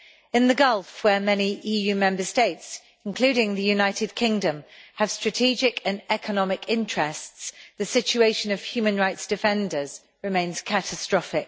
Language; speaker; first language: English; native; English